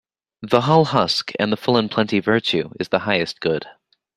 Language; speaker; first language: English; native; English